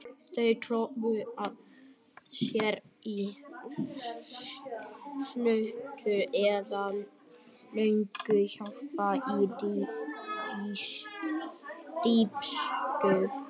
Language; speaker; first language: Icelandic; native; Icelandic